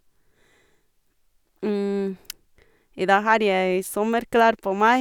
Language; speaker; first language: Norwegian; non-native, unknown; Portuguese